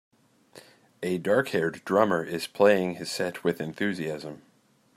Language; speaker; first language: English; native; English